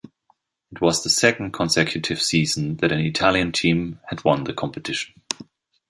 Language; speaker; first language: English; non-native, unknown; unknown